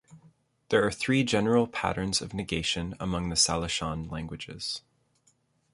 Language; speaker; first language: English; native; English